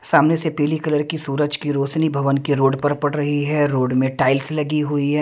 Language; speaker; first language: Hindi; native; Hindi